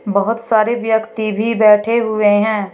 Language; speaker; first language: Hindi; native; Hindi